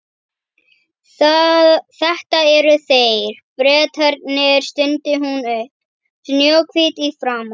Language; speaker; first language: Icelandic; native; Icelandic